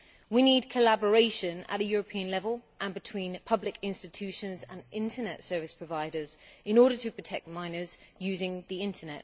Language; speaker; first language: English; native; English